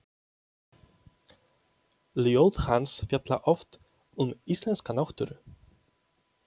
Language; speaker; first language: Icelandic; non-native, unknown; Polish